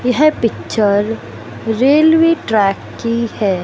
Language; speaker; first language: Hindi; native; Hindi